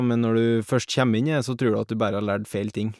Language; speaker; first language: Norwegian; native; Norwegian